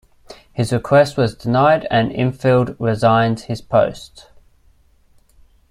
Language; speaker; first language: English; native; English